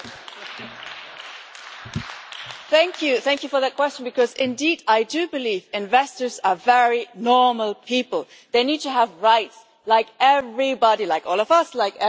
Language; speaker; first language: English; non-native, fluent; German